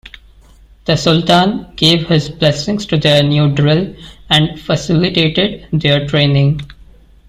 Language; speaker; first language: English; non-native, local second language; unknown